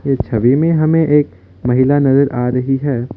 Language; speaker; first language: Hindi; non-native, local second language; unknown